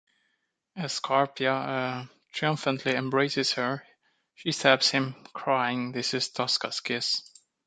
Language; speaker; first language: English; native; English